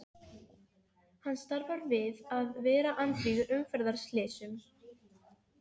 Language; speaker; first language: Icelandic; non-native, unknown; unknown